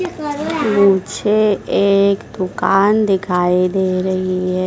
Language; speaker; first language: Hindi; native; Hindi